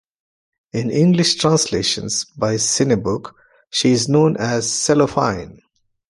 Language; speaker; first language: English; non-native, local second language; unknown